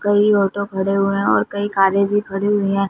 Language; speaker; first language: Hindi; non-native, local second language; Punjabi